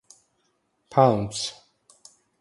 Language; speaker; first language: English; non-native, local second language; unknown